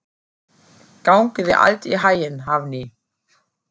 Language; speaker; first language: Icelandic; non-native, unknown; German